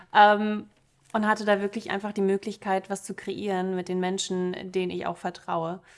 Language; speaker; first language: German; early bilingual, other home language; Russian